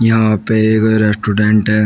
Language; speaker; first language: Hindi; native; Hindi